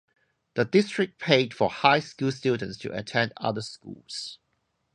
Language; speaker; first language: English; non-native, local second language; Cantonese